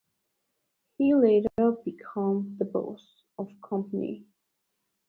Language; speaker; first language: English; non-native, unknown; Georgian